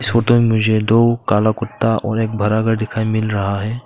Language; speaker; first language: Hindi; non-native, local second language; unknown